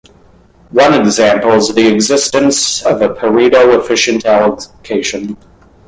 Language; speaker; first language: English; native; English